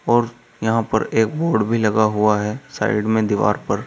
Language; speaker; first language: Hindi; native; Hindi